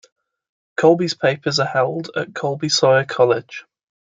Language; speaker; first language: English; native; English